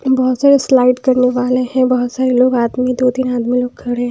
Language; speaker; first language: Hindi; non-native, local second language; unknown